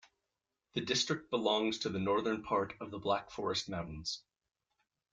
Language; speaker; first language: English; native; English